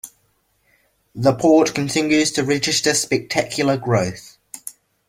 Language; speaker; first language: English; native; English